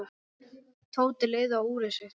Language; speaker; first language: Icelandic; non-native, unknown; English